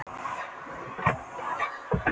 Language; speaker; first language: Icelandic; non-native, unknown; Polish